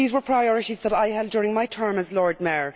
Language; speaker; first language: English; native; English